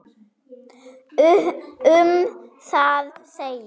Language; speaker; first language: Icelandic; non-native, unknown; German